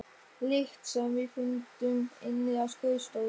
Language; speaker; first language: Icelandic; non-native, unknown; German